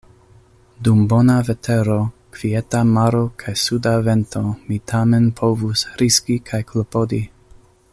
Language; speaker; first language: Esperanto; non-native, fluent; English